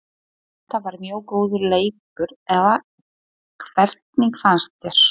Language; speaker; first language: Icelandic; non-native, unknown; Polish